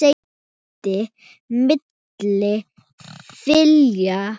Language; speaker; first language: Icelandic; non-native, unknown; Thai